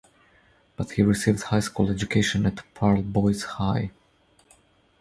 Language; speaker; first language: English; non-native, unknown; Croatian